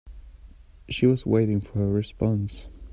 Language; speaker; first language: English; non-native, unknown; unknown